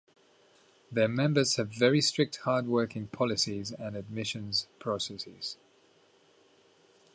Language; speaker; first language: English; native; English